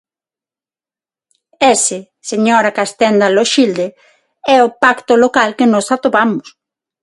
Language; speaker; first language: Galician; non-native, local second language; Spanish